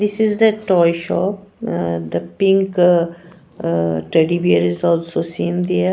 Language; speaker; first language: English; non-native, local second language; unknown